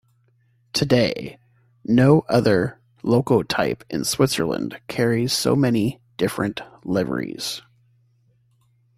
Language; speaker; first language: English; native; English